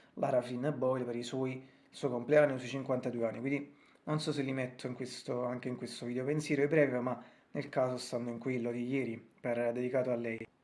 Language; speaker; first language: Italian; native; Italian